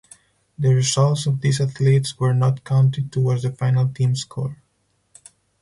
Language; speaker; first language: English; non-native, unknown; Spanish